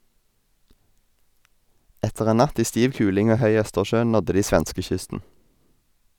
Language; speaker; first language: Norwegian; native; Norwegian